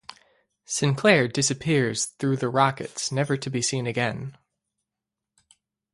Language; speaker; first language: English; native; English